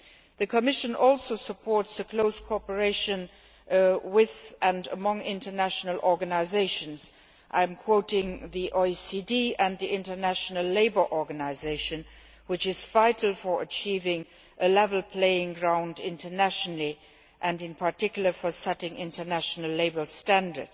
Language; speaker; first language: English; non-native, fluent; Luxembourgish